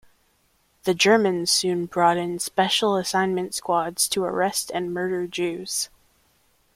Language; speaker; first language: English; native; English